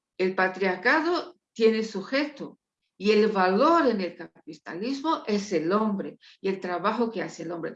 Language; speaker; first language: Spanish; non-native, related language; Portuguese